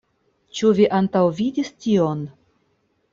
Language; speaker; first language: Esperanto; non-native, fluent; Russian